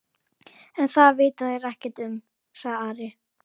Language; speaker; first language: Icelandic; native; Icelandic